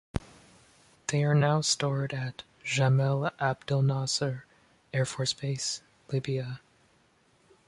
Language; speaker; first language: English; native; English